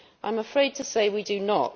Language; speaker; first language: English; native; English